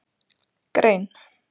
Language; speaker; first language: Icelandic; native; Icelandic